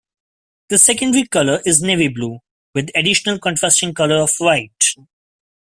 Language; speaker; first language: English; non-native, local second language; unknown